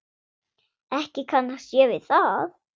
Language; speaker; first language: Icelandic; non-native, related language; Swedish